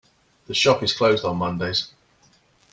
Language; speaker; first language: English; native; English